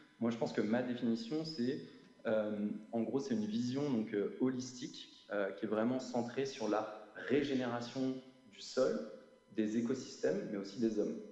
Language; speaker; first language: French; native; French